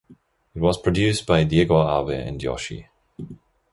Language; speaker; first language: English; non-native, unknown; German